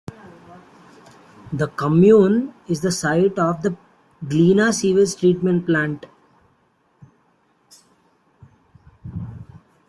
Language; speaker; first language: English; non-native, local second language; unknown